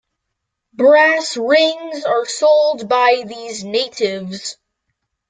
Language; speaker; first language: English; native; English